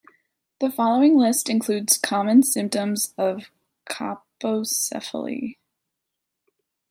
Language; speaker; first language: English; native; English